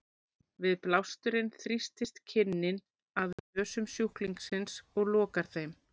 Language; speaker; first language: Icelandic; native; Icelandic